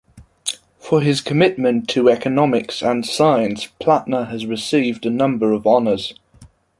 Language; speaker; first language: English; non-native, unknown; German